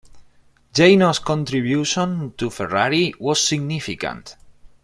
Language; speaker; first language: English; non-native, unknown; Spanish